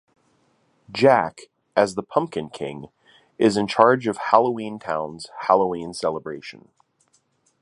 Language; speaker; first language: English; native; English